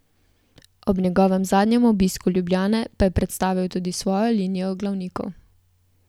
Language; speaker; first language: Slovenian; native; Slovenian